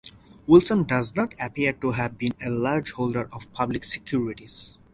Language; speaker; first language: English; non-native, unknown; Bangla